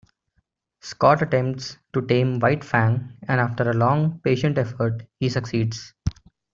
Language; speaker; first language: English; non-native, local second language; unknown